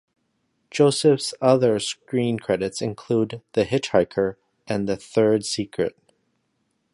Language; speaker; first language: English; native; English